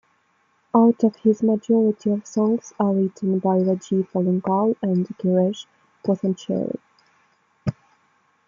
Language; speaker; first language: English; non-native, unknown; Russian